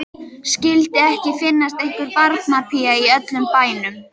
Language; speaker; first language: Icelandic; native; Icelandic